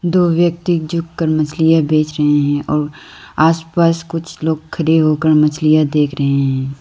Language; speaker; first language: Hindi; non-native, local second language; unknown